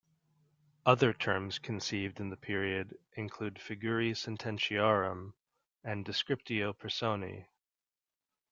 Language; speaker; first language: English; native; English